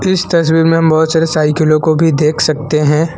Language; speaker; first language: Hindi; non-native, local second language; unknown